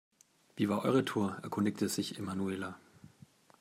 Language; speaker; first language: German; native; German